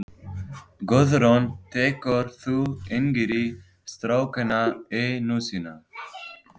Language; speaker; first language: Icelandic; non-native, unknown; Persian